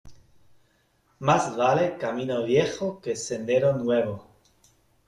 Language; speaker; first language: Spanish; non-native, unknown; German